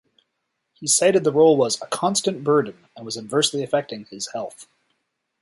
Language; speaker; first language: English; native; English